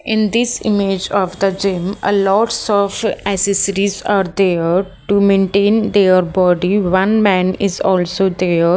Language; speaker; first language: English; non-native, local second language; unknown